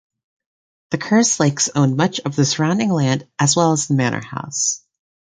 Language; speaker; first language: English; native; English